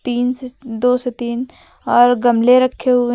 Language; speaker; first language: Hindi; native; Hindi